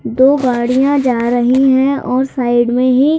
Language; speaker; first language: Hindi; native; Hindi